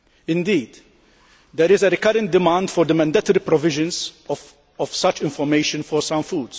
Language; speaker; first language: English; non-native, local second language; Maltese